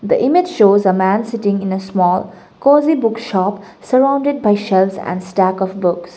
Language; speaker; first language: English; non-native, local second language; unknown